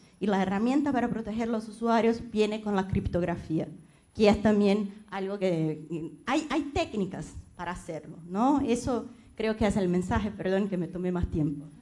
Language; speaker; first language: Spanish; non-native, related language; Portuguese